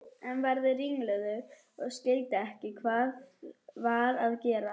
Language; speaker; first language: Icelandic; non-native, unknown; German